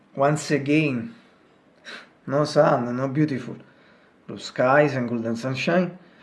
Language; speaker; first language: English; non-native, fluent; Italian